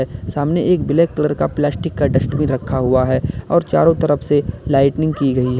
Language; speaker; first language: Hindi; native; Hindi